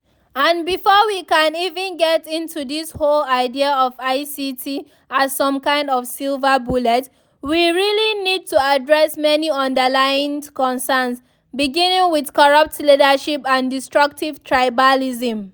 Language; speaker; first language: English; non-native, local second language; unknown